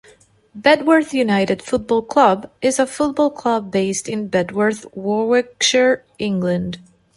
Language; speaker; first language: English; non-native, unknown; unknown